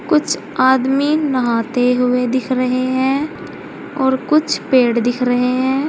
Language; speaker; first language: Hindi; native; Hindi